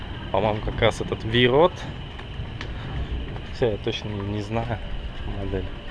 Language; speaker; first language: Russian; native; Russian